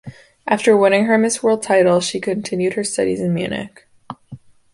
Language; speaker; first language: English; native; English